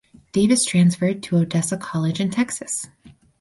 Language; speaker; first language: English; native; English